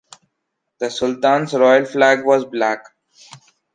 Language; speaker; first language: English; non-native, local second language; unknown